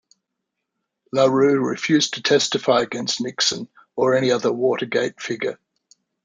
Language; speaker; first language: English; native; English